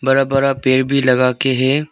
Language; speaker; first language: Hindi; non-native, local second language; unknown